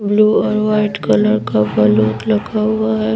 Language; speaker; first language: Hindi; native; Hindi